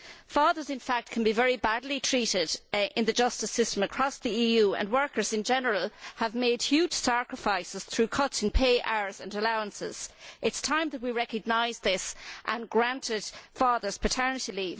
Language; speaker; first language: English; native; English